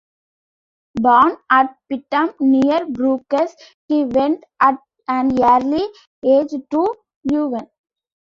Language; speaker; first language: English; non-native, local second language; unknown